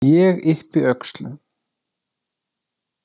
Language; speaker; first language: Icelandic; native; Icelandic